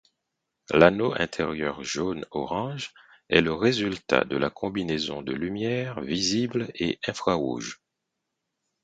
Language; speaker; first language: French; non-native, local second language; Haitian Creole